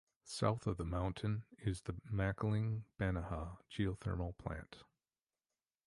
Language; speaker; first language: English; native; English